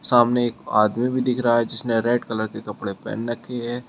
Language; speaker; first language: Hindi; native; Hindi